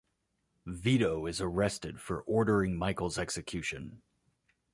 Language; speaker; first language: English; native; English